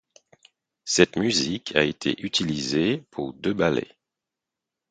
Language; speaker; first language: French; non-native, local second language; Haitian Creole